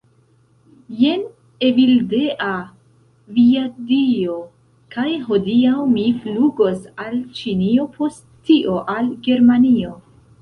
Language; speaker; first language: Esperanto; non-native, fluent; Central Kurdish